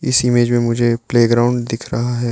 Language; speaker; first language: Hindi; non-native, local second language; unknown